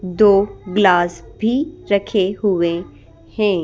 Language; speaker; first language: Hindi; native; Hindi